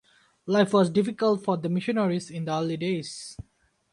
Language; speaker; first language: English; non-native, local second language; Bangla